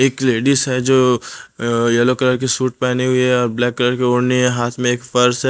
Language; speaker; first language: Hindi; non-native, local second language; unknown